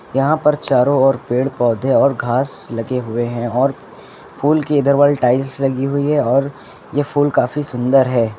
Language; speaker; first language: Hindi; native; Hindi